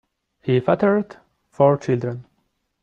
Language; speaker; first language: English; non-native, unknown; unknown